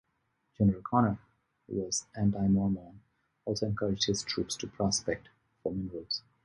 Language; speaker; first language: English; non-native, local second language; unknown